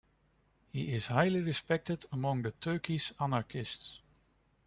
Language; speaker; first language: English; non-native, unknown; Dutch